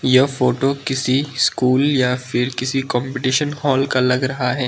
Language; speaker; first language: Hindi; non-native, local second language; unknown